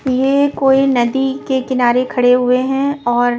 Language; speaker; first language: Hindi; non-native, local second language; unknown